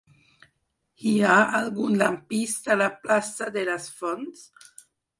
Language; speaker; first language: Catalan; non-native, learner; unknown